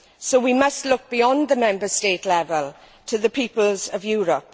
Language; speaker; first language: English; native; English